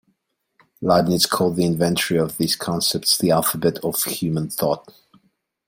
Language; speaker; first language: English; non-native, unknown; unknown